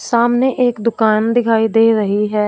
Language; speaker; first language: Hindi; non-native, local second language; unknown